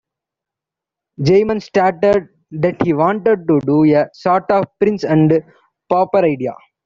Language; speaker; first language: English; non-native, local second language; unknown